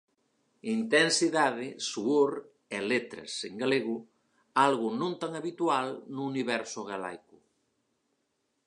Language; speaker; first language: Galician; native; Galician